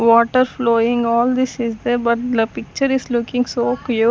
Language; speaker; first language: English; non-native, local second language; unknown